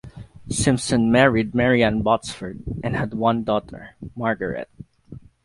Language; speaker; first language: English; non-native, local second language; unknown